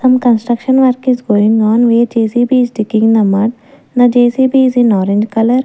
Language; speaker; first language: English; non-native, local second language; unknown